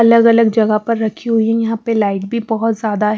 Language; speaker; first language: Hindi; non-native, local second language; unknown